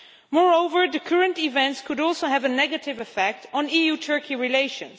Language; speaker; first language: English; non-native, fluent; Dutch